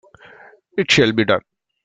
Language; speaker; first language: English; native; English